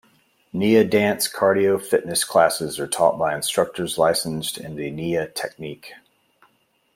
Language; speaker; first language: English; native; English